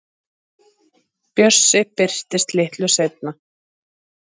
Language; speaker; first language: Icelandic; native; Icelandic